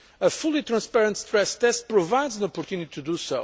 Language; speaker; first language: English; non-native, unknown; Portuguese